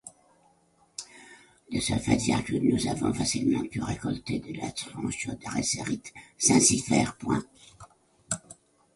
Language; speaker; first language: French; non-native, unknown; English